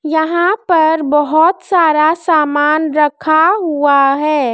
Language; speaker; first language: Hindi; native; Hindi